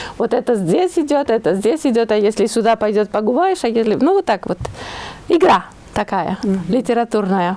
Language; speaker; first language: Russian; non-native, fluent; Spanish